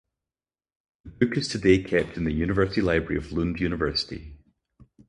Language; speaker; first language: English; native; English